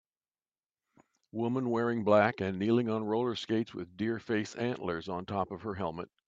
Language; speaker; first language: English; native; English